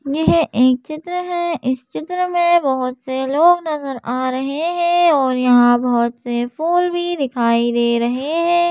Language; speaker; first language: Hindi; native; Hindi